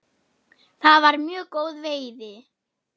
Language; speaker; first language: Icelandic; non-native, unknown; German